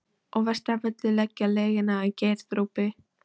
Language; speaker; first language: Icelandic; non-native, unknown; Polish